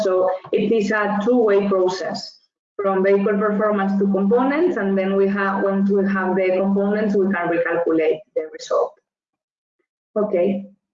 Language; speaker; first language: English; non-native, fluent; Spanish